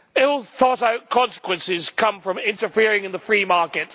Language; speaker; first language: English; native; English